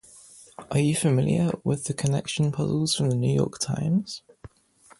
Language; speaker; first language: English; native; English